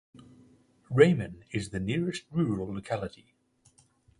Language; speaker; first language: English; native; English